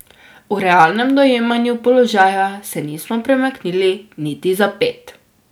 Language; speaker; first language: Slovenian; native; Slovenian